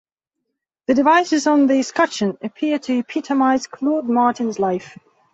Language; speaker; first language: English; non-native, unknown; Belarusian